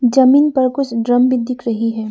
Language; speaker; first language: Hindi; non-native, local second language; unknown